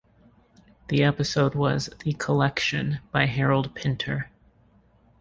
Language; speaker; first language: English; native; English